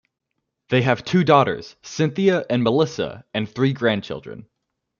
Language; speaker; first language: English; native; English